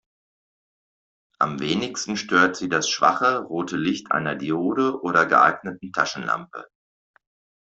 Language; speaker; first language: German; native; German